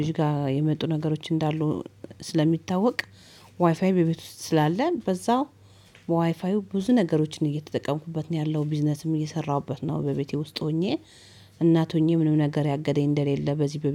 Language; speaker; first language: Amharic; native; Amharic